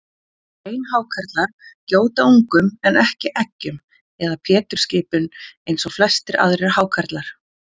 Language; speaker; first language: Icelandic; native; Icelandic